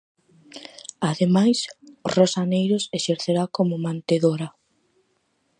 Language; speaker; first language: Galician; native; Galician